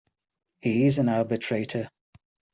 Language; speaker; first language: English; non-native, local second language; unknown